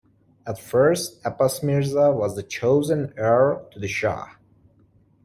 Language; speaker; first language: English; non-native, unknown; Persian